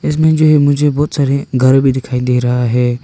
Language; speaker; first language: Hindi; non-native, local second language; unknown